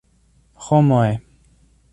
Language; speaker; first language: Esperanto; non-native, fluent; English